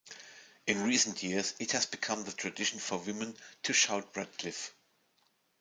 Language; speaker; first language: English; non-native, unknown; German